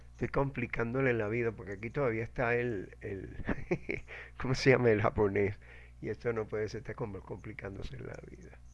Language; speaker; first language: Spanish; native; Spanish